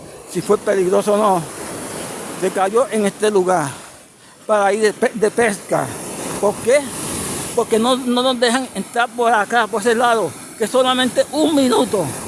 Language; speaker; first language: Spanish; native; Spanish